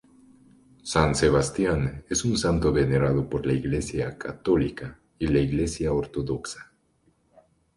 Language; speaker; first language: Spanish; native; Spanish